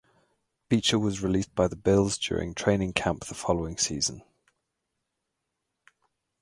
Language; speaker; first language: English; native; English